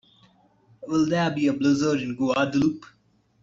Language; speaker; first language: English; non-native, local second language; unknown